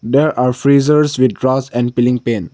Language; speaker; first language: English; non-native, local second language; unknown